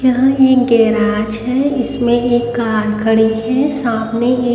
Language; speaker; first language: Hindi; native; Hindi